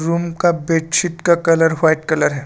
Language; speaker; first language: Hindi; non-native, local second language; Assamese